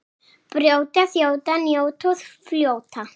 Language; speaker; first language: Icelandic; native; Icelandic